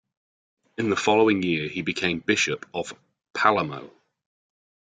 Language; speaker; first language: English; native; English